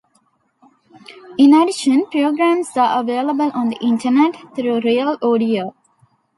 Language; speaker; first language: English; non-native, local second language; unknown